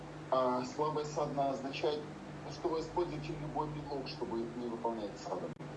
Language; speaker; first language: Russian; native; Russian